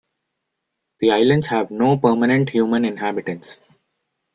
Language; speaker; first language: English; non-native, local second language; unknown